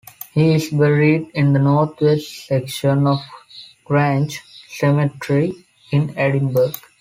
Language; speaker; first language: English; non-native, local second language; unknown